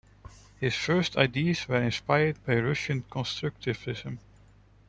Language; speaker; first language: English; non-native, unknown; Dutch